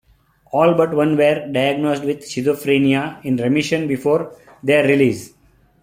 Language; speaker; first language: English; non-native, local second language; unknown